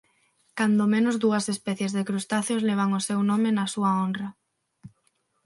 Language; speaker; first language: Galician; non-native, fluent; Spanish